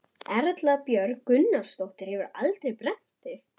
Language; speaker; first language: Icelandic; non-native, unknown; German